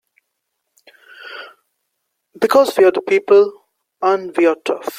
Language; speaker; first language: English; non-native, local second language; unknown